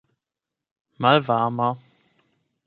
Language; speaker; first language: Esperanto; non-native, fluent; German